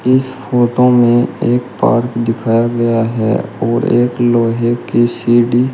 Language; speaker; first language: Hindi; native; Hindi